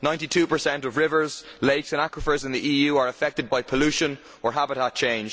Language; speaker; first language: English; native; English